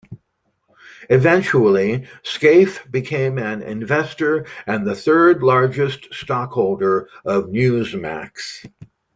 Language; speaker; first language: English; native; English